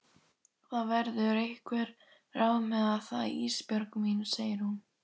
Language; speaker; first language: Icelandic; native; Icelandic